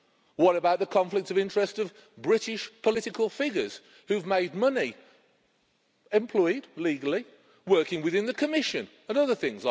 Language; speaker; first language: English; native; English